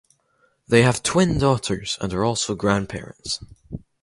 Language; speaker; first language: English; native; English